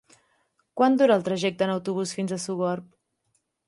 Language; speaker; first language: Catalan; native; Catalan